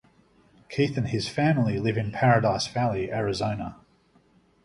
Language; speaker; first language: English; native; English